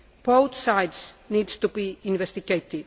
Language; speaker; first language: English; non-native, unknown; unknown